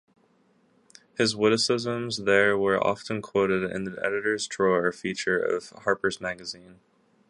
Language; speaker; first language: English; native; English